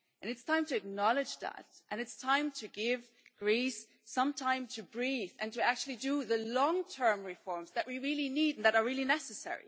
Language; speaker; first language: English; non-native, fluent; German